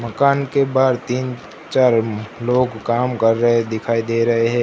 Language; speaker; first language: Hindi; non-native, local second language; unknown